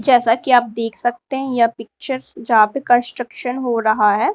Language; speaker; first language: Hindi; native; Hindi